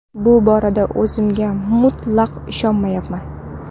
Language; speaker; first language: Uzbek; non-native, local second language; Kara-Kalpak